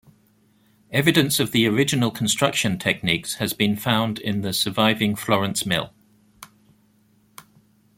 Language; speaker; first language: English; native; English